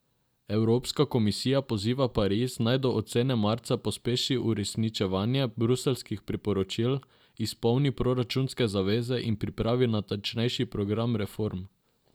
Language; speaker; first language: Slovenian; non-native, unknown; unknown